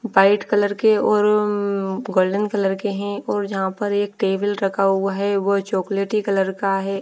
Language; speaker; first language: Hindi; non-native, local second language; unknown